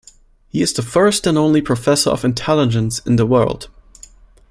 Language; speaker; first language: English; non-native, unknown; German